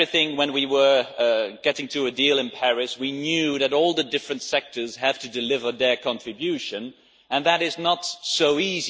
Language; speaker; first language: English; non-native, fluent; Dutch